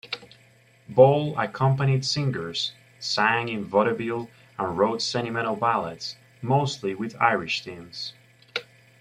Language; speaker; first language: English; native; English